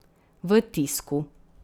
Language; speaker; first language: Slovenian; native; Slovenian